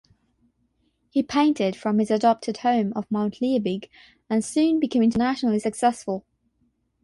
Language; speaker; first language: English; non-native, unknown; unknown